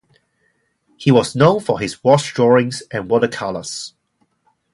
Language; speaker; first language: English; non-native, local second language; Cantonese